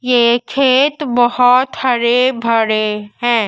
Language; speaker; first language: Hindi; native; Hindi